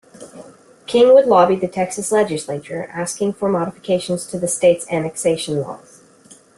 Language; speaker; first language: English; native; English